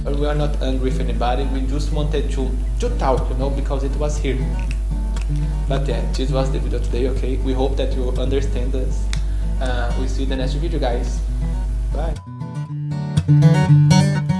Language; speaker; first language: English; non-native, learner; Portuguese